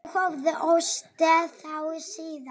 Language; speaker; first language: Icelandic; non-native, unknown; Polish